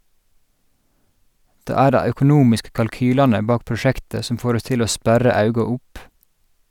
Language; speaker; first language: Norwegian; native; Norwegian